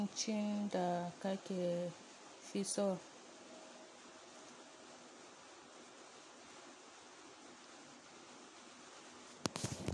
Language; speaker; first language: Hausa; native; Hausa